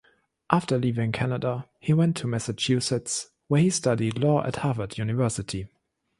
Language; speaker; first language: English; non-native, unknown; German